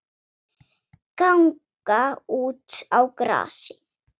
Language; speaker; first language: Icelandic; non-native, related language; Swedish